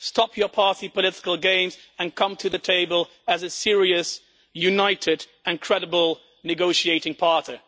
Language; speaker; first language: English; non-native, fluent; Dutch